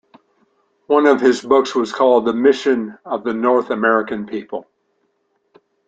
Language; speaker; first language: English; native; English